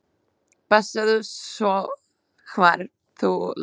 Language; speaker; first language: Icelandic; non-native, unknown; Slovak